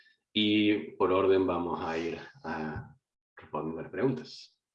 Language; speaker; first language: Spanish; native; Spanish